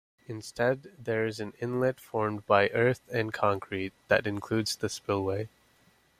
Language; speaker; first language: English; native; English